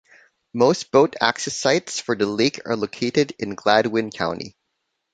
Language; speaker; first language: English; non-native, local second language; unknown